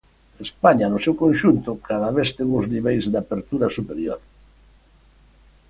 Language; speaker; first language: Galician; native; Galician